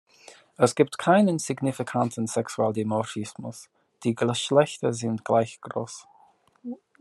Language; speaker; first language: German; non-native, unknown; English